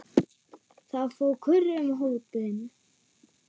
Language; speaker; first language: Icelandic; non-native, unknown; German